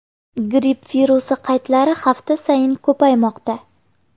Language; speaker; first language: Uzbek; native; Uzbek